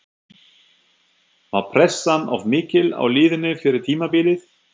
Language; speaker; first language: Icelandic; non-native, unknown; German